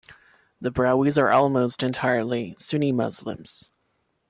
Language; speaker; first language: English; non-native, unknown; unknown